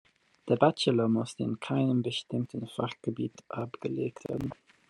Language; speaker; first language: German; non-native, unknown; English